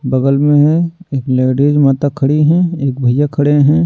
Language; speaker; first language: Hindi; native; Hindi